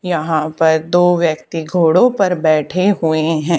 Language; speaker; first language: Hindi; native; Hindi